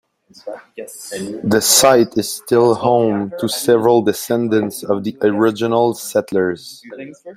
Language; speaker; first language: English; non-native, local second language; French